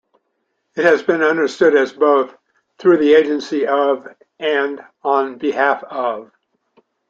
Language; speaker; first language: English; native; English